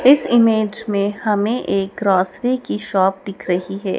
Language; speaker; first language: Hindi; native; Hindi